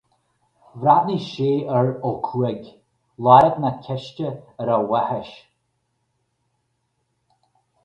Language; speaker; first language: Irish; native; Irish